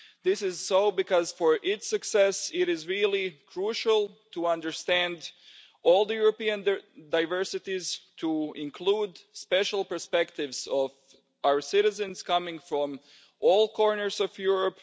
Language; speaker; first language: English; non-native, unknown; Croatian